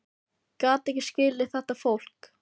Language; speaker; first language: Icelandic; non-native, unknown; Filipino